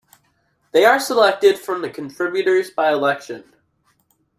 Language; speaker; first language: English; native; English